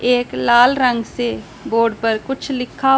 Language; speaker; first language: Hindi; non-native, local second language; Punjabi